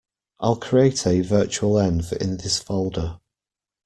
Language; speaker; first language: English; native; English